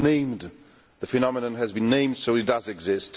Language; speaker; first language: English; non-native, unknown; Polish